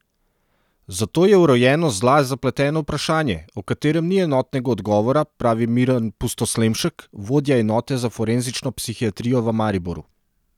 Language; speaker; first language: Slovenian; non-native, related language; Serbian